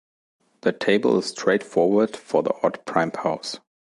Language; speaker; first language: English; non-native, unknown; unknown